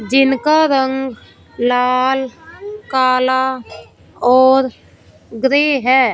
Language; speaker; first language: Hindi; non-native, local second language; Punjabi